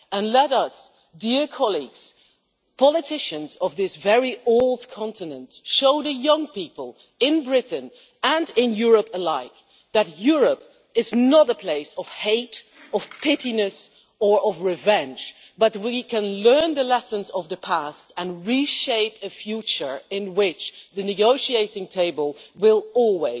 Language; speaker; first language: English; non-native, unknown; Dutch